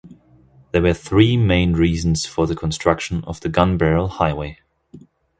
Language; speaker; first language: English; non-native, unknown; German